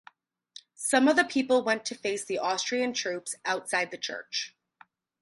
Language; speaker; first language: English; native; English